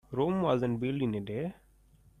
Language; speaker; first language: English; non-native, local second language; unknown